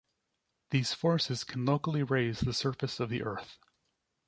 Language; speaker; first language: English; native; English